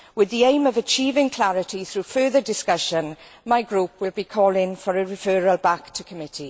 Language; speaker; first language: English; native; English